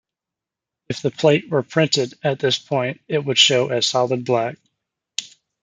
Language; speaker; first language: English; native; English